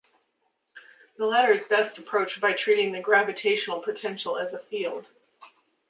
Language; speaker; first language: English; native; English